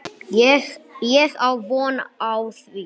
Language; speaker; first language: Icelandic; non-native, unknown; English